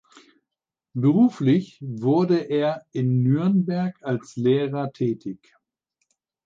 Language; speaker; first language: German; native; German